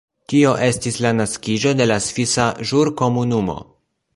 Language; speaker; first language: Esperanto; non-native, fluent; Polish